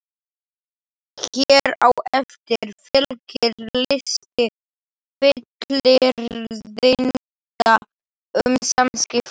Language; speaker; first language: Icelandic; non-native, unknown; Slovak